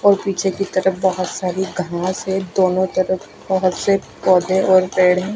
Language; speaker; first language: Hindi; non-native, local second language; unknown